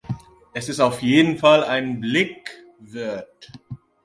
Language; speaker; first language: German; non-native, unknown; French